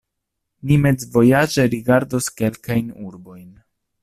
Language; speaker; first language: Esperanto; non-native, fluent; Italian